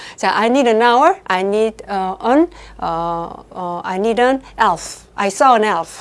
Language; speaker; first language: English; non-native, fluent; Korean